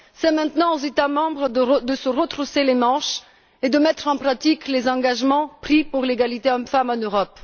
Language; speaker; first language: French; non-native, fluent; Bulgarian